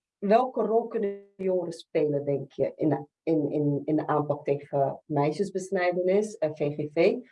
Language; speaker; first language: Dutch; early bilingual, other home language; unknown